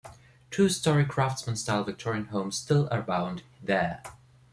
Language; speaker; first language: English; non-native, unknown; German